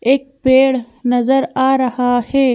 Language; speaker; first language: Hindi; native; Hindi